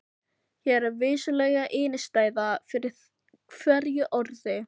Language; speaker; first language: Icelandic; non-native, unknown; Filipino